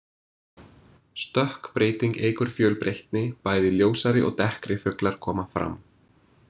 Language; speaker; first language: Icelandic; non-native, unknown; English